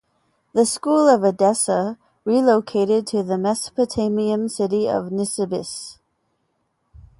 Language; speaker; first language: English; native; English